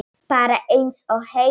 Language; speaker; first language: Icelandic; non-native, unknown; Polish